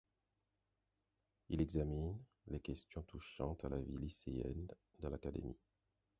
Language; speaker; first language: French; non-native, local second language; Haitian Creole